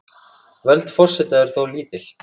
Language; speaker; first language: Icelandic; native; Icelandic